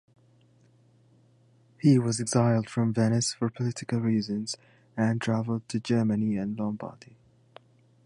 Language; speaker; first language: English; native; English